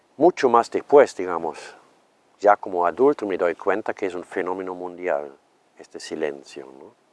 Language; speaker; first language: Spanish; non-native, fluent; German